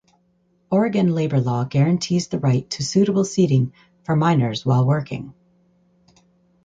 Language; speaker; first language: English; native; English